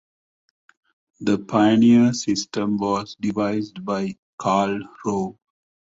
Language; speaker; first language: English; non-native, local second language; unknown